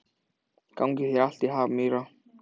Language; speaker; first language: Icelandic; native; Icelandic